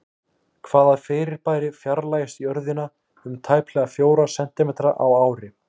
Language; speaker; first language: Icelandic; native; Icelandic